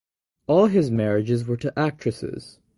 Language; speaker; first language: English; native; English